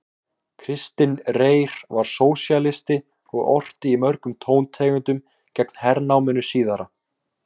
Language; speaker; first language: Icelandic; native; Icelandic